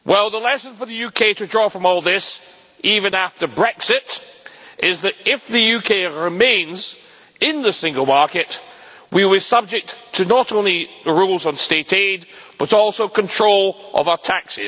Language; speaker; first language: English; native; English